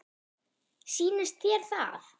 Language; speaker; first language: Icelandic; non-native, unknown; German